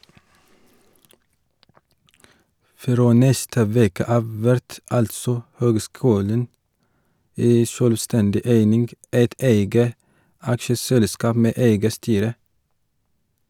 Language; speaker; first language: Norwegian; non-native, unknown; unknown